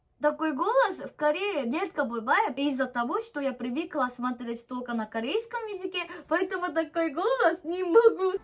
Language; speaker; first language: Russian; non-native, fluent; Korean